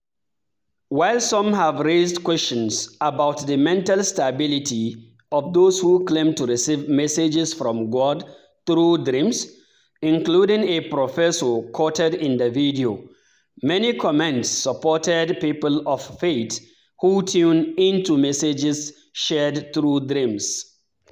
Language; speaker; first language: English; non-native, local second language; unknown